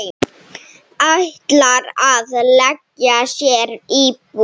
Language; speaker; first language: Icelandic; non-native, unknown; Slovenian